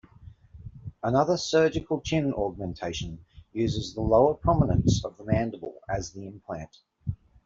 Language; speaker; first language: English; native; English